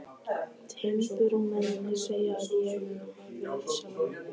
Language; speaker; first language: Icelandic; native; Icelandic